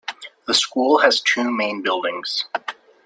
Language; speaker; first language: English; native; English